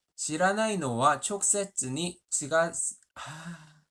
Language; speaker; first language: Japanese; non-native, learner; Korean